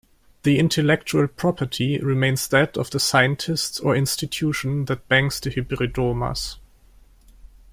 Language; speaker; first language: English; non-native, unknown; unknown